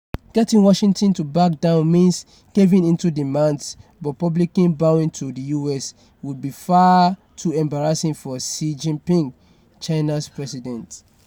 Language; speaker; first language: English; non-native, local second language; Yoruba